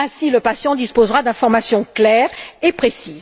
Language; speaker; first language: French; native; French